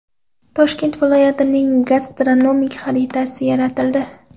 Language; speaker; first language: Uzbek; non-native, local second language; Kara-Kalpak